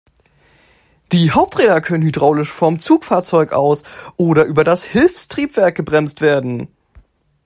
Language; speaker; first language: German; native; German